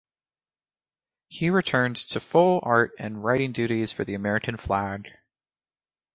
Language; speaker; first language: English; native; English